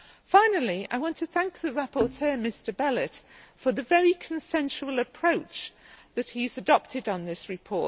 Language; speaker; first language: English; native; English